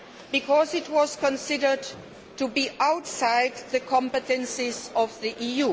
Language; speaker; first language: English; non-native, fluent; Luxembourgish